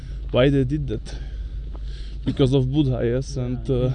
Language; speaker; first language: English; non-native, fluent; Slovak